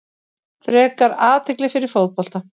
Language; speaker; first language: Icelandic; native; Icelandic